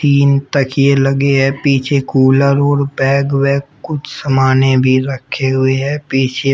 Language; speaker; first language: Hindi; native; Hindi